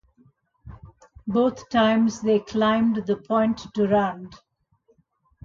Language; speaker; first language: English; non-native, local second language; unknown